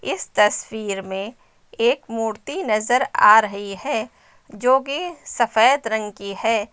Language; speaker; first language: Hindi; native; Hindi